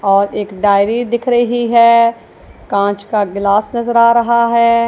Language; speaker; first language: Hindi; non-native, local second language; Punjabi